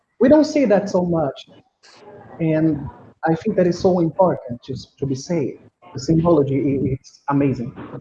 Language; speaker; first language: English; non-native, fluent; Portuguese